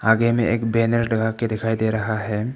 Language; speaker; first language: Hindi; non-native, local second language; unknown